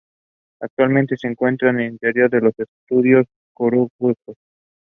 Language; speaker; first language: English; non-native, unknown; Spanish